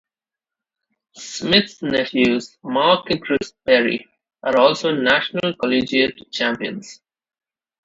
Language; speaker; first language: English; non-native, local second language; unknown